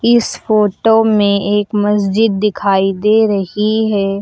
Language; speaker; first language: Hindi; native; Hindi